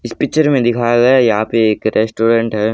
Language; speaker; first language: Hindi; native; Hindi